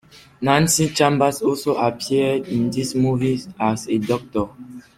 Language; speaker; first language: English; non-native, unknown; French